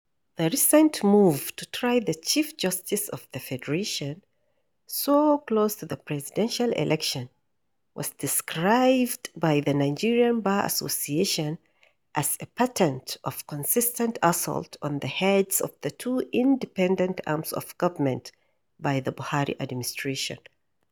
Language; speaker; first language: English; non-native, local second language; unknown